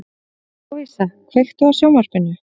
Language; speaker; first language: Icelandic; native; Icelandic